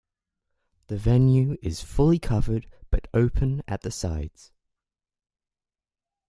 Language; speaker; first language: English; native; English